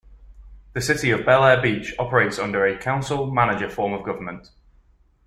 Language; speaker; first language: English; native; English